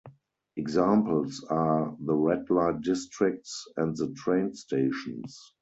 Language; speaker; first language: English; non-native, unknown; German